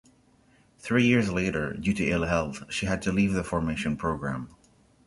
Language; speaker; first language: English; non-native, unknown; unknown